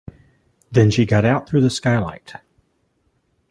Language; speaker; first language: English; native; English